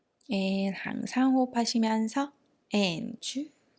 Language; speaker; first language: Korean; native; Korean